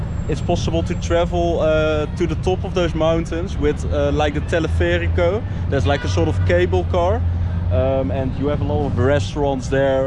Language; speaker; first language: English; non-native, fluent; Dutch